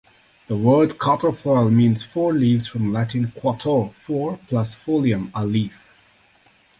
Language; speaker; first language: English; non-native, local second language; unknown